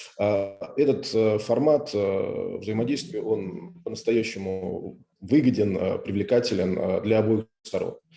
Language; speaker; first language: Russian; native; Russian